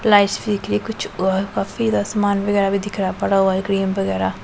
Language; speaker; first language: Hindi; non-native, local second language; Punjabi